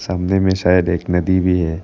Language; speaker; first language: Hindi; non-native, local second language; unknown